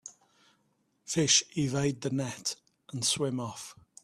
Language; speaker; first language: English; native; English